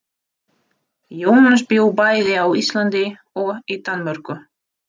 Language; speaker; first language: Icelandic; non-native, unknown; Russian